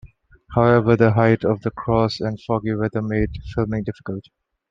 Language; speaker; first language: English; non-native, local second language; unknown